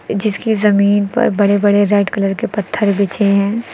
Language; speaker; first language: Hindi; native; Hindi